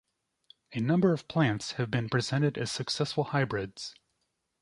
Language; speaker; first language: English; native; English